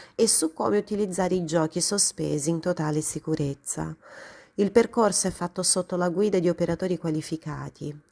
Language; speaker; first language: Italian; non-native, fluent; Portuguese